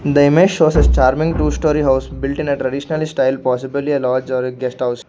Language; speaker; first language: English; non-native, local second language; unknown